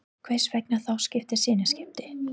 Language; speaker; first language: Icelandic; non-native, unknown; English